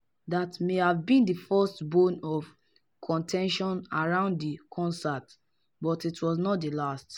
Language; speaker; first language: English; non-native, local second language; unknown